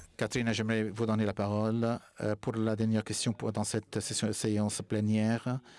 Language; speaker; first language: French; non-native, fluent; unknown